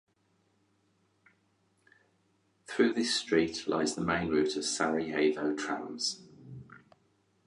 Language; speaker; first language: English; native; English